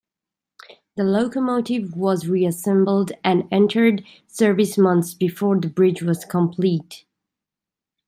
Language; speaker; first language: English; native; English